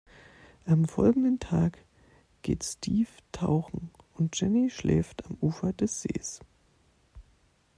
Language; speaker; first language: German; native; German